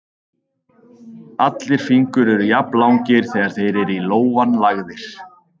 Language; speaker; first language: Icelandic; native; Icelandic